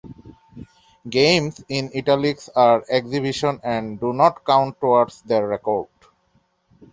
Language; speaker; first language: English; non-native, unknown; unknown